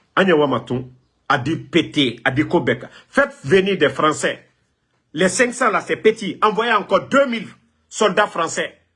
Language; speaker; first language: French; non-native, local second language; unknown